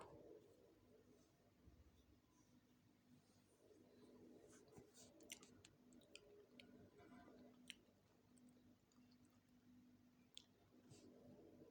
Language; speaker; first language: Hausa; native; Hausa